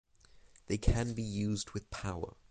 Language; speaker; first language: English; native; English